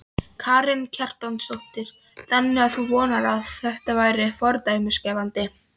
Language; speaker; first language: Icelandic; non-native, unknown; Polish